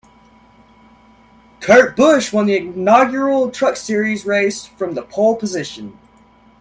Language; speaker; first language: English; native; English